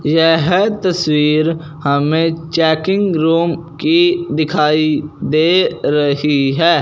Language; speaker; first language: Hindi; non-native, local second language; Punjabi